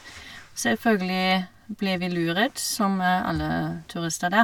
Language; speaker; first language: Norwegian; non-native, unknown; German